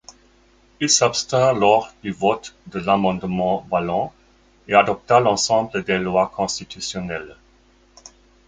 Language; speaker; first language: French; non-native, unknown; German